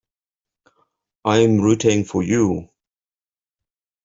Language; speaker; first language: English; native; English